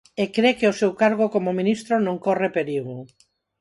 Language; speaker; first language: Galician; non-native, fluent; Spanish